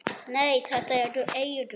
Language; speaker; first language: Icelandic; non-native, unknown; German